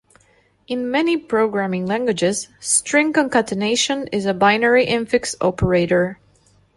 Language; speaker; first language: English; non-native, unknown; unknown